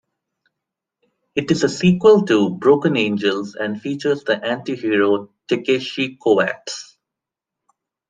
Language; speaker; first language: English; non-native, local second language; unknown